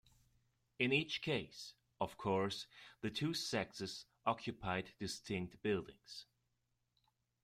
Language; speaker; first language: English; non-native, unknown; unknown